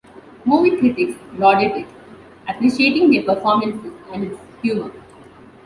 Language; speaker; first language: English; non-native, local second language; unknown